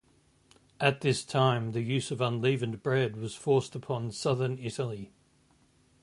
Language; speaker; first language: English; native; English